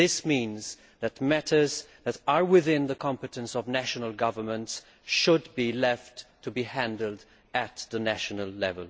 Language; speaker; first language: English; non-native, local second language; Maltese